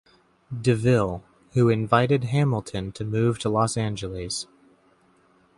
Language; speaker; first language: English; native; English